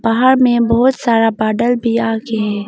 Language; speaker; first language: Hindi; non-native, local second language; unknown